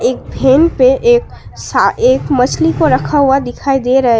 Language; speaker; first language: Hindi; non-native, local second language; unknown